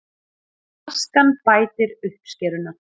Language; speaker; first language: Icelandic; native; Icelandic